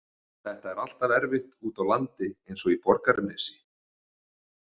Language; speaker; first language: Icelandic; native; Icelandic